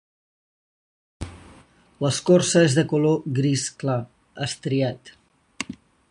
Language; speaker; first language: Catalan; native; Catalan